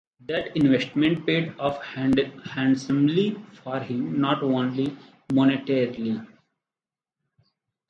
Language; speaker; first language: English; non-native, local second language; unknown